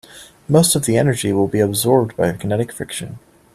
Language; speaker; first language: English; native; English